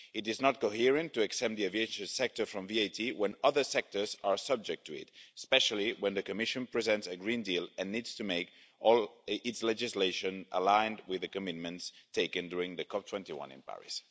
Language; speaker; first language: English; non-native, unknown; Spanish